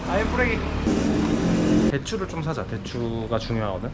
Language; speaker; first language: Korean; native; Korean